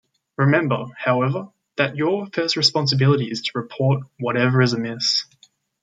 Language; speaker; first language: English; native; English